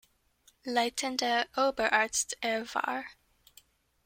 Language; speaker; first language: German; non-native, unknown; English